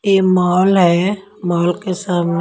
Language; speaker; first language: Hindi; non-native, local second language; Punjabi